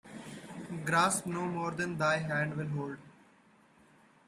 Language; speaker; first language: English; non-native, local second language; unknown